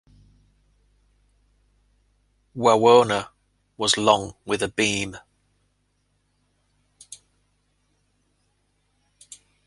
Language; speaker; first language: English; native; English